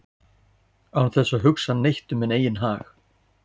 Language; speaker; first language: Icelandic; native; Icelandic